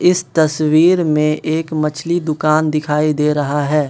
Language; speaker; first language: Hindi; non-native, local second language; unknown